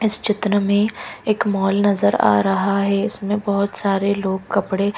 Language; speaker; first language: Hindi; native; Hindi